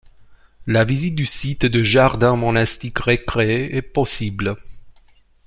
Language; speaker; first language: French; non-native, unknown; Romanian